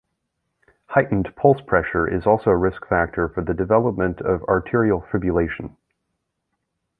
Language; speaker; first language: English; native; English